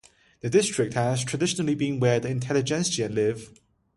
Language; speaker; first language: English; non-native, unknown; Chinese